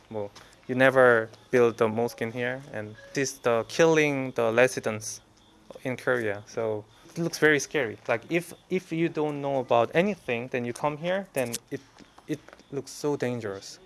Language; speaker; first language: English; non-native, fluent; Korean